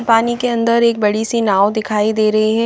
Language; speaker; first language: Hindi; native; Hindi